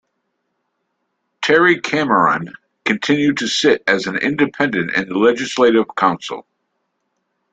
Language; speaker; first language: English; native; English